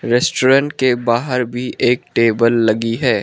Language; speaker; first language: Hindi; early bilingual, other home language; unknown